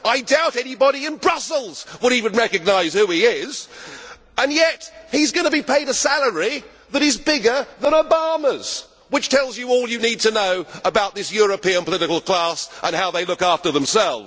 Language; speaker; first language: English; native; English